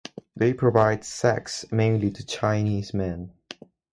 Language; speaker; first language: English; non-native, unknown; Spanish